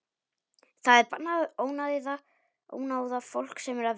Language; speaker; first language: Icelandic; non-native, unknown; Polish